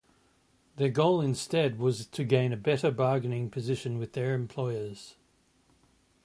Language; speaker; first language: English; native; English